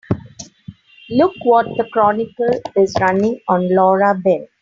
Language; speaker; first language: English; non-native, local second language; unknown